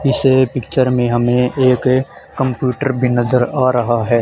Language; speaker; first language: Hindi; native; Hindi